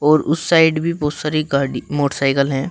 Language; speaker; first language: Hindi; native; Hindi